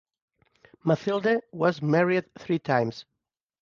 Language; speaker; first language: English; non-native, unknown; Catalan